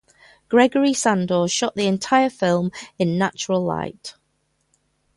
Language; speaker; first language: English; native; English